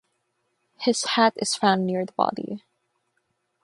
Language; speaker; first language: English; non-native, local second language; Filipino